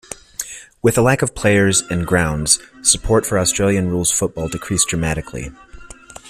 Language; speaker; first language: English; native; English